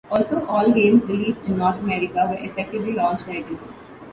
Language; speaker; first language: English; non-native, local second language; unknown